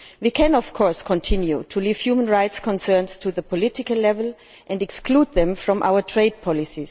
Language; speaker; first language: English; non-native, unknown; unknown